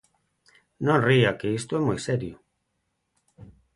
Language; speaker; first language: Galician; non-native, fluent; Spanish